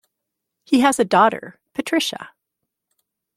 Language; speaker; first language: English; native; English